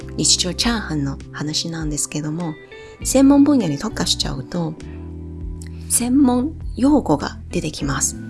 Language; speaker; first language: Japanese; non-native, fluent; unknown